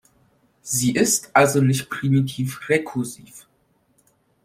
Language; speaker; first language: German; non-native, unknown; Polish